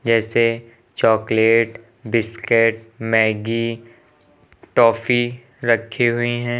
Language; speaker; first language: Hindi; native; Hindi